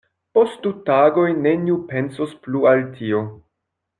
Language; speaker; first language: Esperanto; non-native, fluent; French